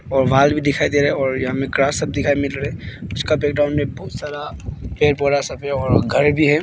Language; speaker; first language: Hindi; early bilingual, other home language; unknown